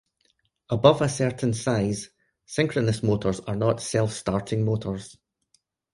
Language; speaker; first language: English; native; English